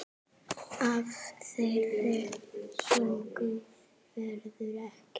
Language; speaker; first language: Icelandic; native; Icelandic